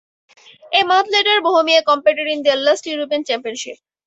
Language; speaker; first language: English; native; English